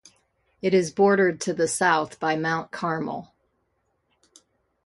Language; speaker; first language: English; native; English